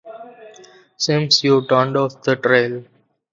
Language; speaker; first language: English; non-native, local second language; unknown